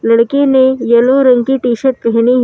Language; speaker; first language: Hindi; native; Hindi